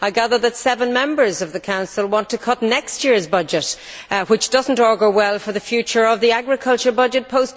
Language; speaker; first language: English; native; English